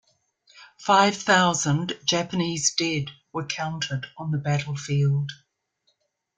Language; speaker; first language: English; native; English